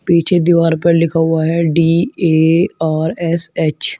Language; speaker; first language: Hindi; native; Hindi